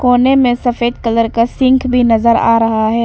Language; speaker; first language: Hindi; non-native, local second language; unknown